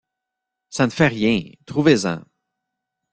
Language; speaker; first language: French; native; French